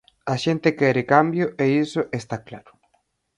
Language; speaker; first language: Galician; native; Galician